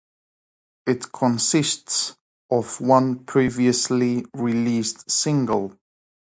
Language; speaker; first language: English; non-native, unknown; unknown